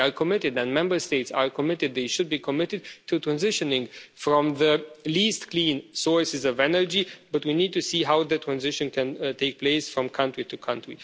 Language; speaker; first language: English; non-native, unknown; Romanian